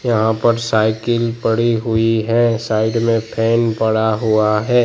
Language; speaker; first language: Hindi; non-native, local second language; Gujarati